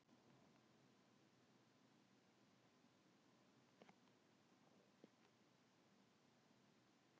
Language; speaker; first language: Icelandic; native; Icelandic